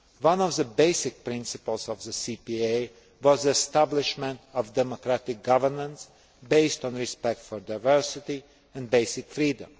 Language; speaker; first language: English; non-native, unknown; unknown